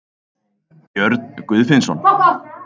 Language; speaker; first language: Icelandic; native; Icelandic